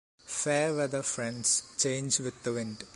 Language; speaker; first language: English; non-native, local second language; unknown